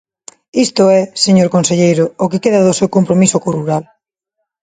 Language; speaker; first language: Galician; non-native, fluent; Spanish